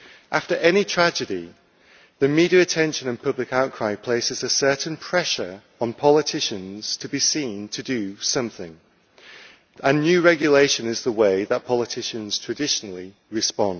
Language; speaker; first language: English; native; English